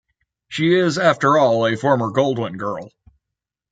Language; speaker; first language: English; native; English